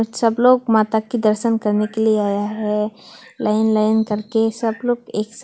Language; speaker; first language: Hindi; non-native, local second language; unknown